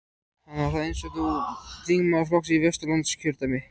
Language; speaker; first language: Icelandic; native; Icelandic